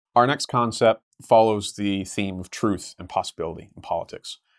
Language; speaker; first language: English; native; English